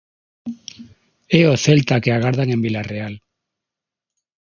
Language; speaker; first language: Galician; non-native, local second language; Spanish